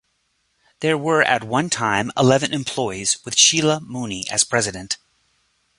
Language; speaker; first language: English; native; English